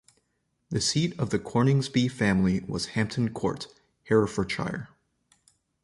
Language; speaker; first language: English; native; English